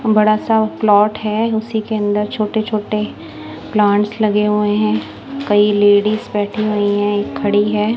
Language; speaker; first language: Hindi; non-native, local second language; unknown